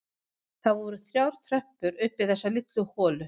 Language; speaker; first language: Icelandic; non-native, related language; Swedish